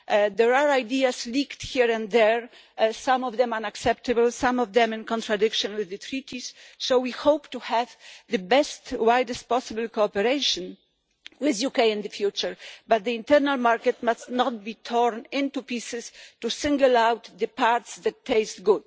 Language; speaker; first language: English; non-native, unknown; Polish